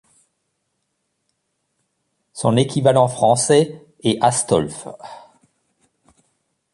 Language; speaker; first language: French; non-native, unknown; German